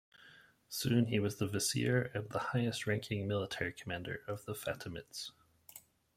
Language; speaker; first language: English; native; English